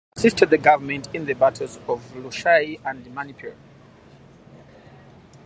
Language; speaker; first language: English; non-native, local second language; Malay